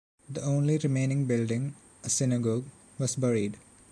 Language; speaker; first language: English; non-native, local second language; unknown